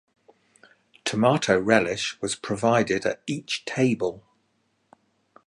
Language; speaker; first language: English; native; English